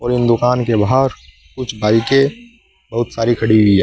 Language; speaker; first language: Hindi; native; Hindi